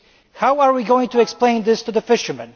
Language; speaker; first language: English; non-native, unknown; Polish